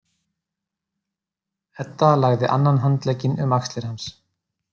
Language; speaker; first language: Icelandic; native; Icelandic